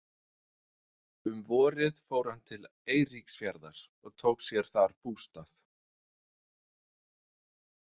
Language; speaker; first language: Icelandic; non-native, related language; Danish